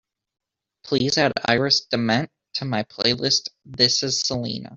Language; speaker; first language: English; native; English